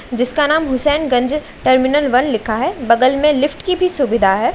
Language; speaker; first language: Hindi; native; Hindi